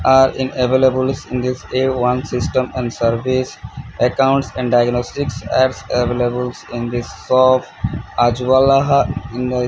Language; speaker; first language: English; non-native, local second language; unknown